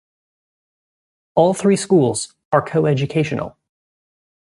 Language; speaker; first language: English; native; English